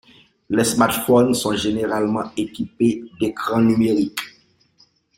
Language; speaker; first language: French; non-native, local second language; Haitian Creole